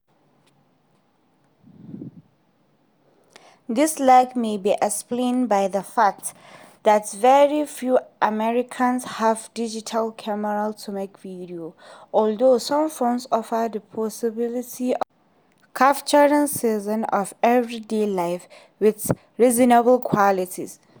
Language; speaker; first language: English; non-native, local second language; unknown